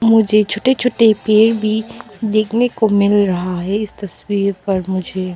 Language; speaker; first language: Hindi; non-native, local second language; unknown